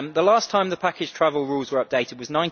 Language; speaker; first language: English; native; English